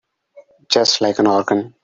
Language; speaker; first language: English; non-native, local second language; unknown